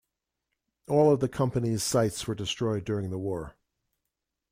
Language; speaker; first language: English; native; English